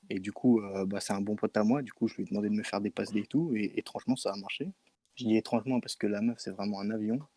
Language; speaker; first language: French; native; French